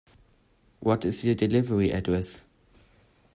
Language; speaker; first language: English; non-native, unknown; German